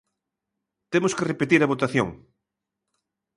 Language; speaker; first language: Galician; native; Galician